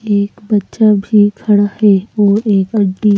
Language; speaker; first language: Hindi; native; Hindi